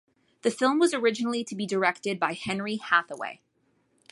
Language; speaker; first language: English; native; English